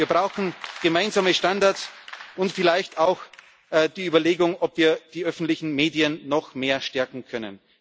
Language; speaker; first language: German; native; German